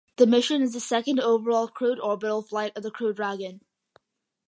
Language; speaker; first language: English; early bilingual, other home language; Malayalam